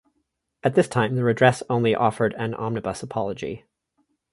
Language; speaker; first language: English; native; English